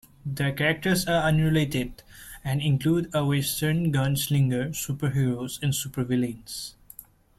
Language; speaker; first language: English; non-native, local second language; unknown